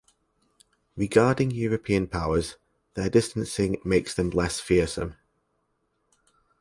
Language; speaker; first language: English; native; English